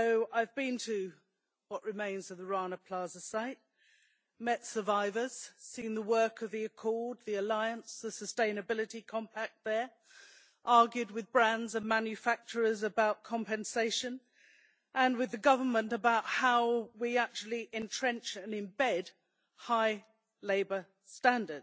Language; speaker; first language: English; native; English